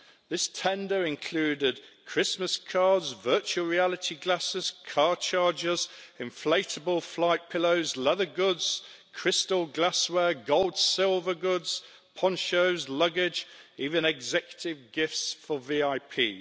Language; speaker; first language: English; native; English